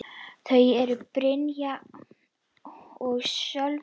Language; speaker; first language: Icelandic; native; Icelandic